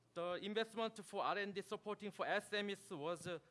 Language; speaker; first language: English; non-native, fluent; Korean